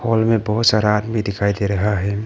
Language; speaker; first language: Hindi; non-native, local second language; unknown